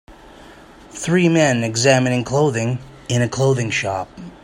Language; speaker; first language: English; native; English